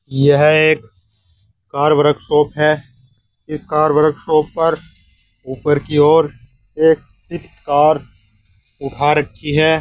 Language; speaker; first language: Hindi; native; Hindi